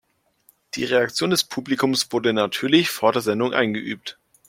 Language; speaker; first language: German; native; German